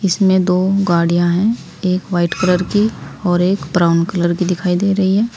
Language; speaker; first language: Hindi; native; Hindi